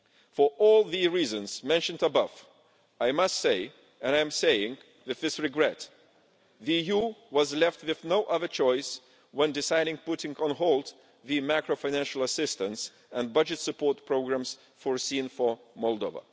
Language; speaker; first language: English; non-native, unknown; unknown